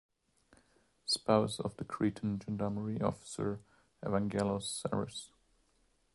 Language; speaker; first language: English; non-native, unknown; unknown